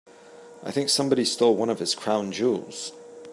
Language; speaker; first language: English; native; English